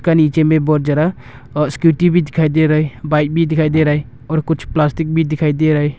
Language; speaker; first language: Hindi; non-native, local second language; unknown